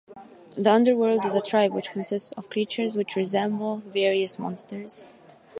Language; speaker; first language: English; non-native, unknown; Arabic